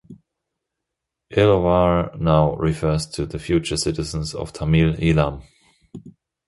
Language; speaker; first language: English; non-native, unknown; German